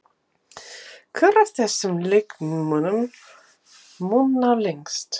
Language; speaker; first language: Icelandic; non-native, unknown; English